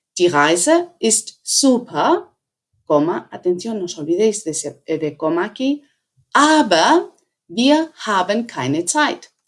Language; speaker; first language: German; non-native, fluent; Spanish